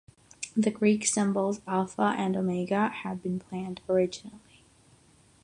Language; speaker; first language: English; non-native, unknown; Catalan